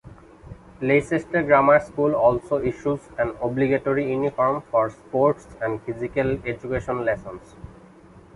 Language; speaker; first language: English; non-native, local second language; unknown